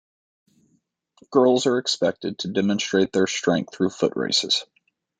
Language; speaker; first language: English; native; English